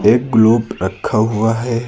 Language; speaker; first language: Hindi; native; Hindi